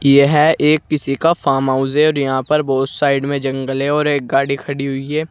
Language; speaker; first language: Hindi; native; Hindi